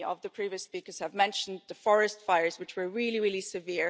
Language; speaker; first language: English; non-native, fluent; German